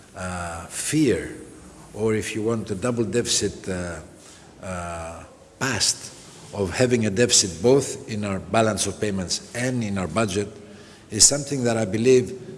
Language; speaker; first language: English; non-native, fluent; Greek